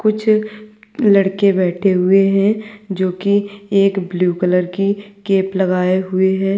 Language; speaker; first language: Hindi; native; Hindi